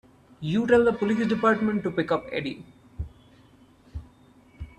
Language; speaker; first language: English; non-native, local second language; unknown